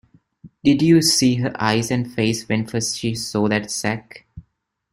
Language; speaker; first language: English; non-native, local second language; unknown